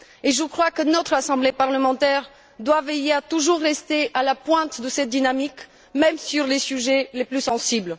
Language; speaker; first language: French; non-native, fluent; Bulgarian